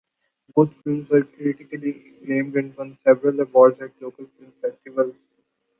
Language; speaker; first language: English; non-native, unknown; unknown